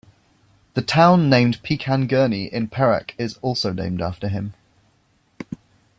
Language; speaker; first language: English; native; English